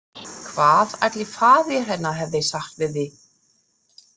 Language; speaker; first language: Icelandic; non-native, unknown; German